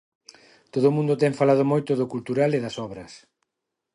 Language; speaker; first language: Galician; non-native, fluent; Spanish